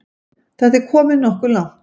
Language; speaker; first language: Icelandic; native; Icelandic